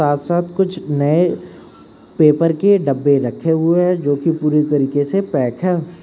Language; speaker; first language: Hindi; native; Hindi